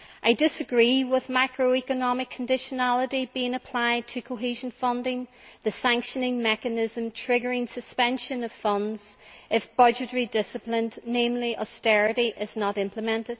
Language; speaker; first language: English; native; English